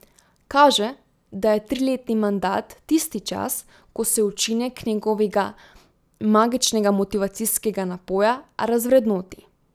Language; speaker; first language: Slovenian; native; Slovenian